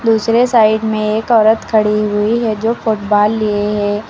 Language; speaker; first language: Hindi; native; Hindi